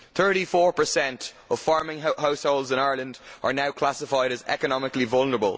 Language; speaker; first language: English; native; English